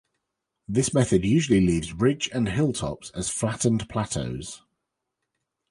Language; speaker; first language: English; native; English